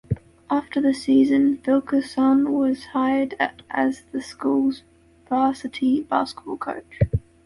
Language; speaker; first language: English; native; English